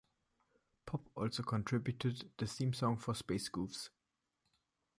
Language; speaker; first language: English; non-native, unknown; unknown